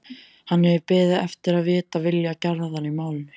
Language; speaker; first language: Icelandic; native; Icelandic